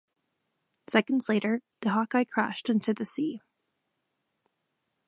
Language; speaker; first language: English; non-native, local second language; French